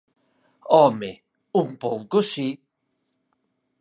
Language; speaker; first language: Galician; native; Galician